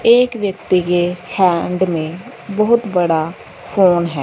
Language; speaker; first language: Hindi; non-native, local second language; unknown